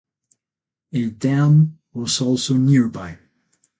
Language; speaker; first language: English; non-native, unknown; Spanish